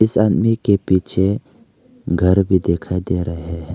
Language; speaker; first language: Hindi; early bilingual, other home language; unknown